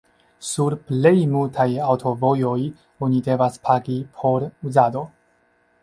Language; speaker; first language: Esperanto; non-native, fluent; Chinese